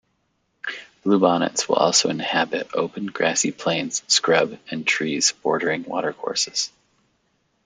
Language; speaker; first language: English; native; English